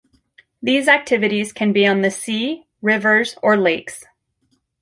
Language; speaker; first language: English; native; English